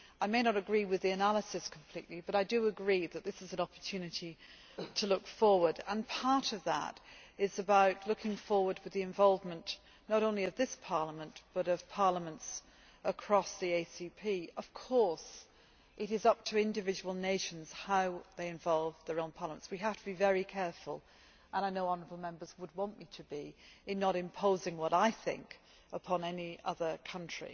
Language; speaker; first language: English; native; English